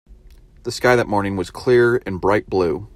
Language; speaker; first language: English; native; English